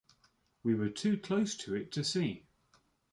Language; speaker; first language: English; native; English